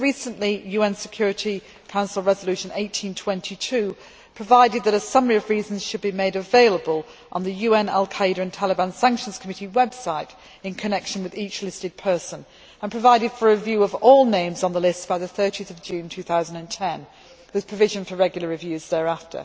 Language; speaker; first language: English; native; English